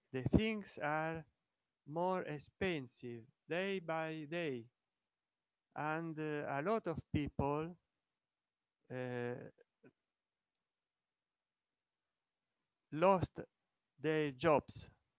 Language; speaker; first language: English; non-native, learner; Italian